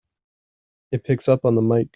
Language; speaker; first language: English; native; English